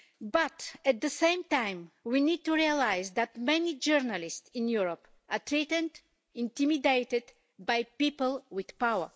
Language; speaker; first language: English; non-native, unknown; Bulgarian